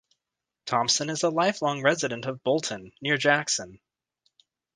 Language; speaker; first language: English; native; English